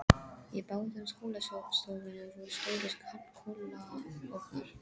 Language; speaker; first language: Icelandic; non-native, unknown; English